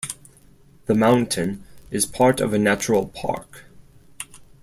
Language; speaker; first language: English; non-native, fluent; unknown